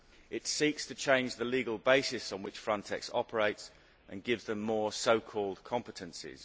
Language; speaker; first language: English; native; English